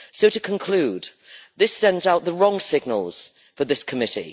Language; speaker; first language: English; native; English